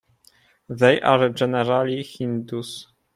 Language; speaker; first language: English; non-native, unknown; Polish